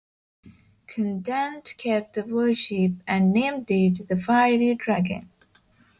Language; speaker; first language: English; non-native, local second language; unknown